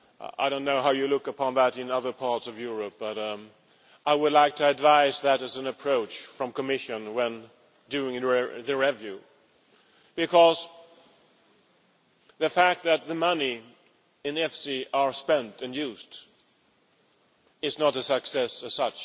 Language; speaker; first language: English; non-native, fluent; Swedish